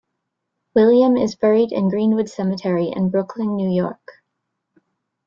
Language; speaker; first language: English; native; English